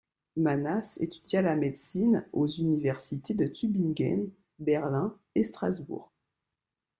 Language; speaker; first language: French; native; French